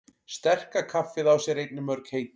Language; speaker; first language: Icelandic; native; Icelandic